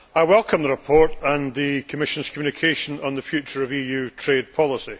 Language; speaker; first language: English; native; English